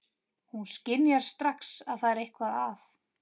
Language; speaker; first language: Icelandic; native; Icelandic